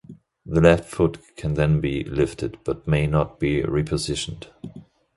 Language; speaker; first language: English; non-native, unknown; German